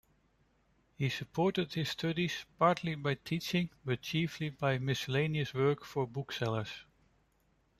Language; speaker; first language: English; non-native, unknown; Dutch